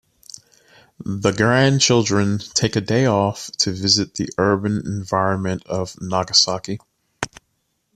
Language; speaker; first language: English; native; English